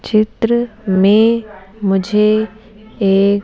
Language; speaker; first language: Hindi; native; Hindi